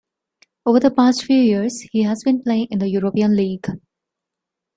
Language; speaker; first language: English; non-native, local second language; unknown